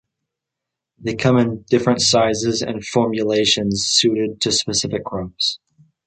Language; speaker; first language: English; native; English